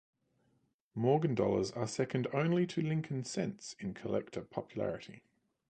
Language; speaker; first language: English; native; English